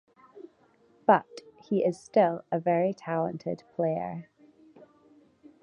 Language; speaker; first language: English; native; English